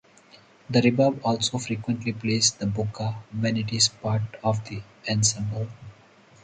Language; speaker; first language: English; non-native, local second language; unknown